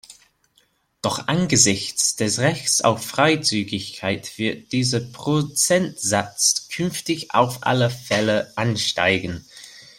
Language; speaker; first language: German; non-native, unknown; English